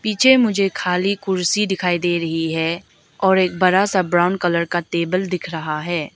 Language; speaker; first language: Hindi; early bilingual, other home language; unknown